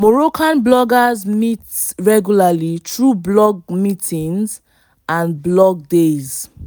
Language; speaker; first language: English; non-native, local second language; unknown